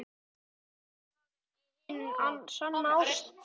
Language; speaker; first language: Icelandic; native; Icelandic